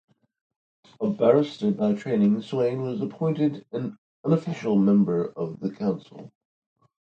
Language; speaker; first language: English; native; English